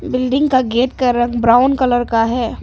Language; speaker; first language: Hindi; non-native, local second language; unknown